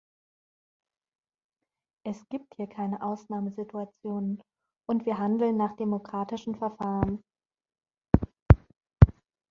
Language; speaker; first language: German; native; German